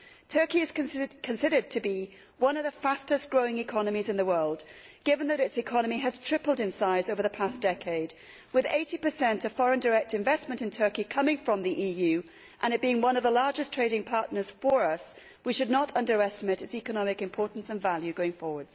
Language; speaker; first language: English; native; English